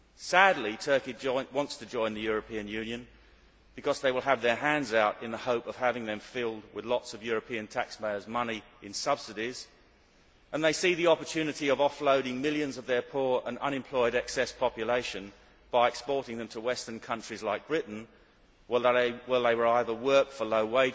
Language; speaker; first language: English; native; English